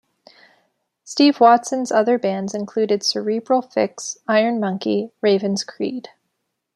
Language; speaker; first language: English; native; English